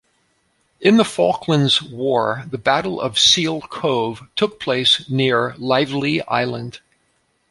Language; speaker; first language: English; native; English